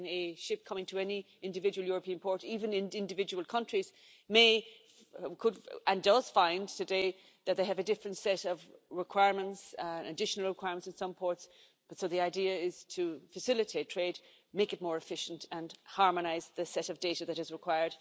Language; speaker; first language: English; native; English